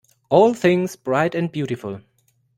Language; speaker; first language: English; non-native, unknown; German